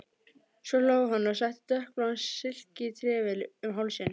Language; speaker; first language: Icelandic; native; Icelandic